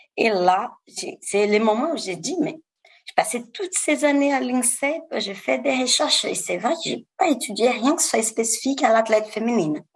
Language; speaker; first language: French; non-native, fluent; Portuguese